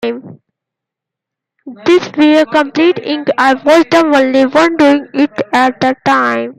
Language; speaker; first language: English; native; English